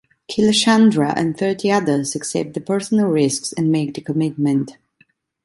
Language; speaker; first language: English; non-native, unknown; Italian